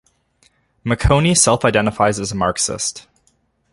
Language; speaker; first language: English; native; English